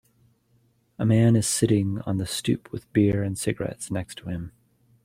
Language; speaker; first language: English; native; English